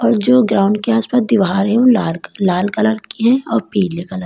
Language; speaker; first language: Hindi; native; Hindi